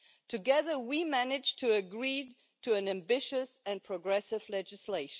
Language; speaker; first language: English; non-native, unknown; German